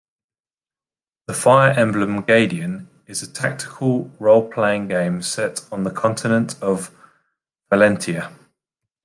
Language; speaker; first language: English; native; English